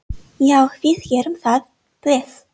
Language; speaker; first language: Icelandic; non-native, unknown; English